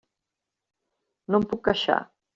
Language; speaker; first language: Catalan; native; Catalan